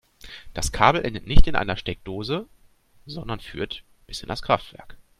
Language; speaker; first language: German; native; German